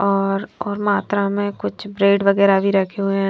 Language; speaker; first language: Hindi; non-native, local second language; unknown